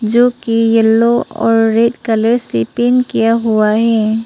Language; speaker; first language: Hindi; early bilingual, other home language; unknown